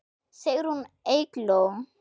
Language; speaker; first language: Icelandic; non-native, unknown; German